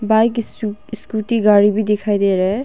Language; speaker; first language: Hindi; non-native, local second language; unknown